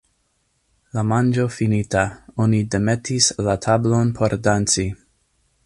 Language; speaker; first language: Esperanto; non-native, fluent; English